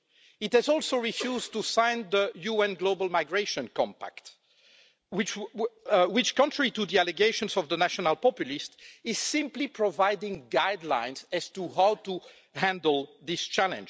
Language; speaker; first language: English; non-native, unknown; French